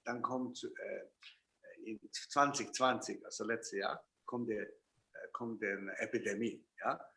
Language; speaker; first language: German; non-native, fluent; Chinese